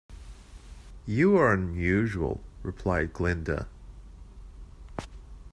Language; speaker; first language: English; native; English